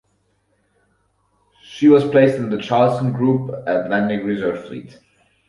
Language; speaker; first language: English; non-native, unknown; German